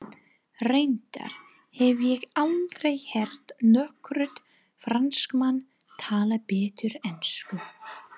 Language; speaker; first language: Icelandic; non-native, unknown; English